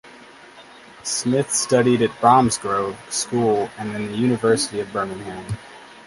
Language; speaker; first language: English; native; English